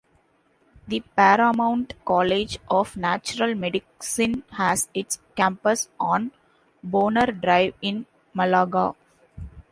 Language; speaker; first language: English; non-native, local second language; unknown